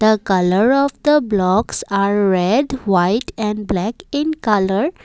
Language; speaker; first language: English; non-native, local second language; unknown